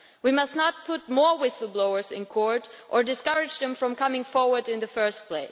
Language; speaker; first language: English; non-native, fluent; German